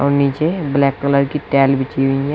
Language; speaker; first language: Hindi; native; Hindi